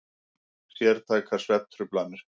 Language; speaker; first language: Icelandic; native; Icelandic